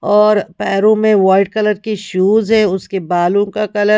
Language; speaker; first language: Hindi; non-native, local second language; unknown